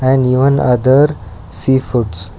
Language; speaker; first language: English; non-native, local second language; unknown